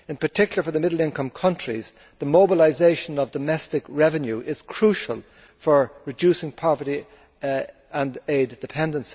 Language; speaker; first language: English; native; English